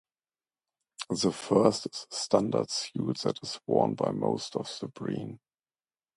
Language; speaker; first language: English; non-native, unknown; German